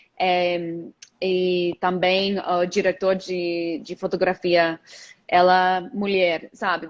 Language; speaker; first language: Portuguese; non-native, fluent; English